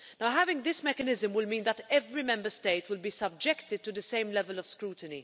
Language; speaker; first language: English; non-native, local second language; Maltese